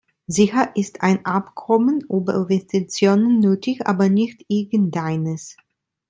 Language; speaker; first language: German; non-native, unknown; Italian